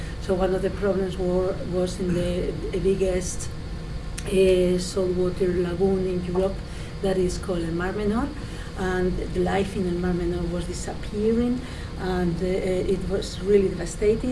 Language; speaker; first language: English; non-native, fluent; Spanish